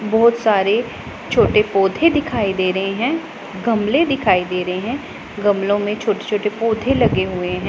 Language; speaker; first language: Hindi; non-native, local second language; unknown